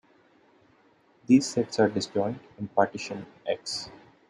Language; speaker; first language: English; non-native, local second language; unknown